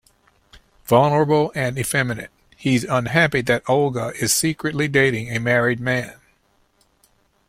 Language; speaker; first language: English; native; English